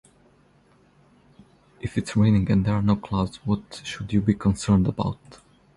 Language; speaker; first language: English; non-native, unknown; Croatian